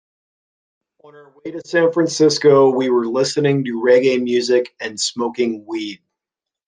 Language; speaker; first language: English; native; English